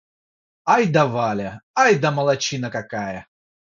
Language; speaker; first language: Russian; non-native, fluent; Georgian